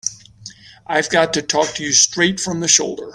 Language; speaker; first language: English; native; English